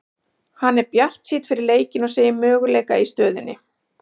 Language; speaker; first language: Icelandic; native; Icelandic